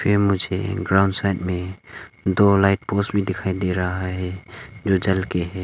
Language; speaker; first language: Hindi; non-native, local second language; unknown